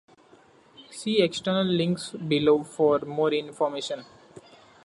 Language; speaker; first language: English; non-native, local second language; Marathi